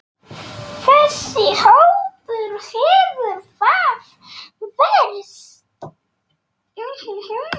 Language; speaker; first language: Icelandic; non-native, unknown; Polish